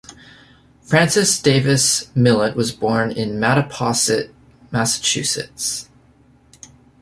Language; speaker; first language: English; native; English